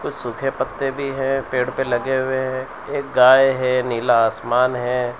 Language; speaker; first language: Hindi; non-native, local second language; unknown